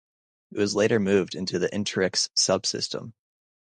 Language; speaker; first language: English; native; English